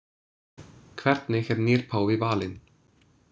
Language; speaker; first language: Icelandic; non-native, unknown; English